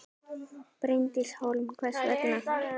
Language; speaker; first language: Icelandic; native; Icelandic